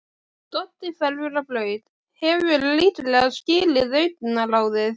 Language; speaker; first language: Icelandic; native; Icelandic